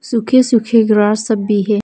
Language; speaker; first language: Hindi; non-native, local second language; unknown